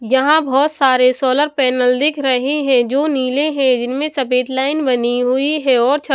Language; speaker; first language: Hindi; non-native, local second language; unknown